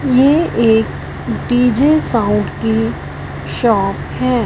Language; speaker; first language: Hindi; non-native, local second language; Punjabi